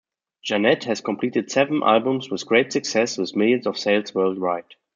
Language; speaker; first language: English; non-native, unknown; German